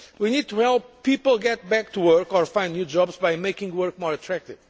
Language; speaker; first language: English; non-native, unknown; Portuguese